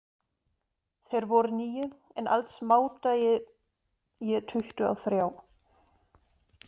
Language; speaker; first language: Icelandic; non-native, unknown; German